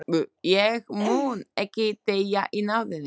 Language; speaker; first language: Icelandic; non-native, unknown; Slovak